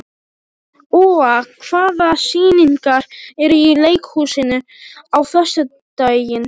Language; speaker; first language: Icelandic; non-native, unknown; Polish